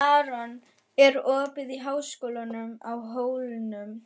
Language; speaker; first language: Icelandic; non-native, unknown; German